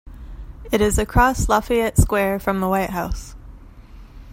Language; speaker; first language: English; native; English